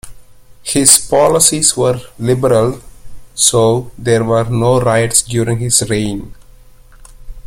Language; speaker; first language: English; non-native, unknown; German